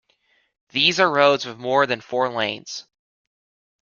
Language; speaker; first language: English; native; English